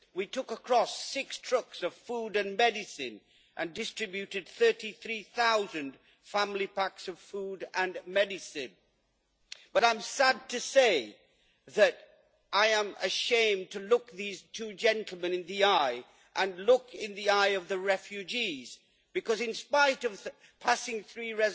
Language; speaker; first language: English; native; English